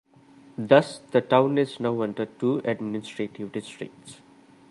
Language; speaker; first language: English; non-native, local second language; Malayalam